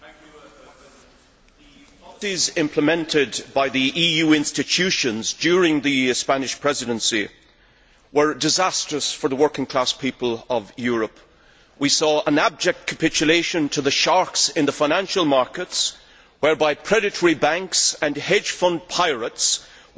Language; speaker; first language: English; native; English